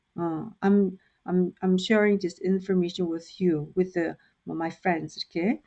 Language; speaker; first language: English; non-native, fluent; Korean